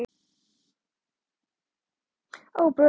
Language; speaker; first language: Icelandic; native; Icelandic